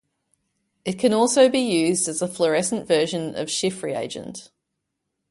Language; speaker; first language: English; native; English